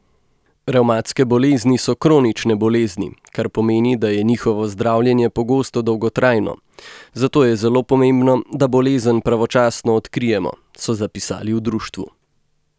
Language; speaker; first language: Slovenian; native; Slovenian